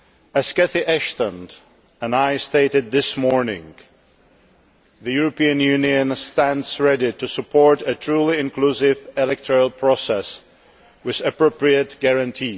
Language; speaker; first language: English; non-native, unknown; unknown